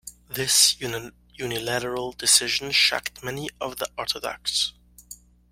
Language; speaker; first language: English; native; English